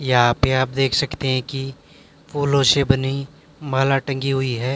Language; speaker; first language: Hindi; native; Hindi